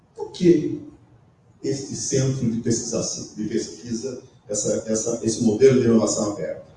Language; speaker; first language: Portuguese; native; Portuguese